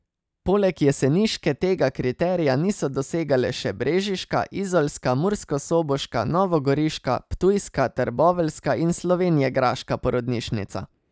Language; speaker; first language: Slovenian; native; Slovenian